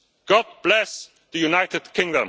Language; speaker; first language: English; non-native, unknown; Dutch